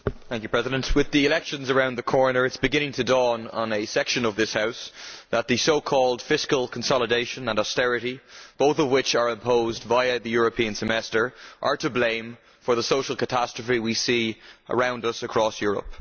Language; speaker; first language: English; native; English